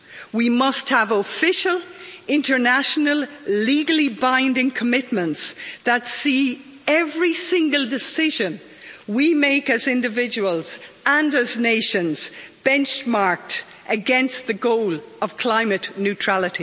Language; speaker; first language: English; native; English